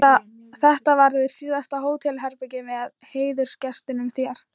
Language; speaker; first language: Icelandic; non-native, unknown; Thai